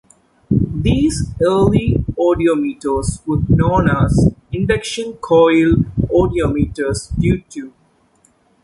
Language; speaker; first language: English; non-native, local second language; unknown